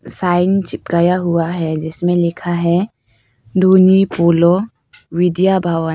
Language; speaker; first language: Hindi; non-native, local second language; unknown